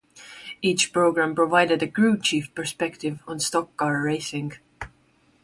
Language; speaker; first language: English; non-native, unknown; Estonian